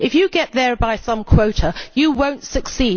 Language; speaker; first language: English; native; English